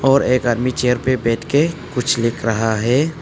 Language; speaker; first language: Hindi; non-native, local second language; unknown